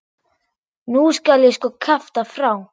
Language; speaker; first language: Icelandic; non-native, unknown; German